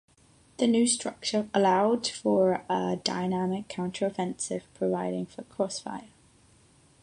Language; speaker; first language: English; non-native, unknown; Catalan